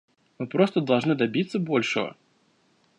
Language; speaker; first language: Russian; native; Russian